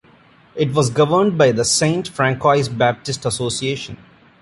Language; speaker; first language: English; non-native, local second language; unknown